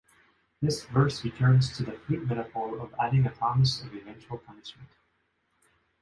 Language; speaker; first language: English; non-native, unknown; Japanese